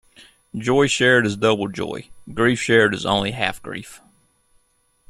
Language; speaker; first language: English; native; English